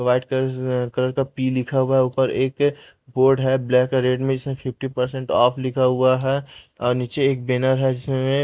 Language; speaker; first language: Hindi; non-native, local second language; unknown